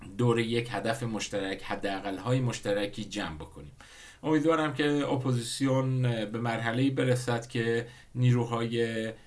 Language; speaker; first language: Persian; non-native, local second language; Kurdish